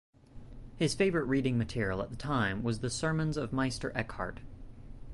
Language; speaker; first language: English; native; English